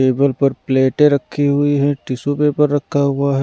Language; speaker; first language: Hindi; non-native, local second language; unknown